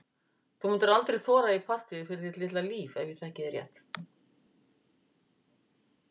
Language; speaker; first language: Icelandic; native; Icelandic